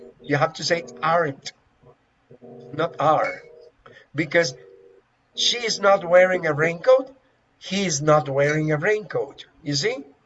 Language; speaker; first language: English; non-native, fluent; Spanish